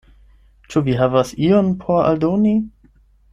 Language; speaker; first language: Esperanto; non-native, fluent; German